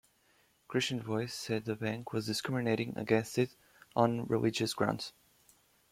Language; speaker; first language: English; native; English